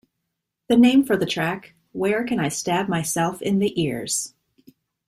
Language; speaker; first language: English; native; English